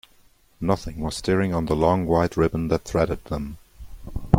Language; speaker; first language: English; non-native, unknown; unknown